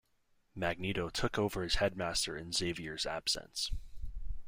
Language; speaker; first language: English; native; English